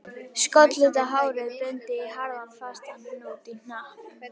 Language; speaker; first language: Icelandic; native; Icelandic